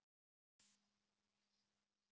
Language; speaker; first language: Icelandic; native; Icelandic